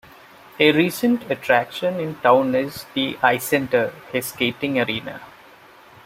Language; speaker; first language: English; non-native, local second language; Malayalam